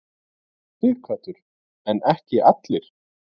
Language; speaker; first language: Icelandic; native; Icelandic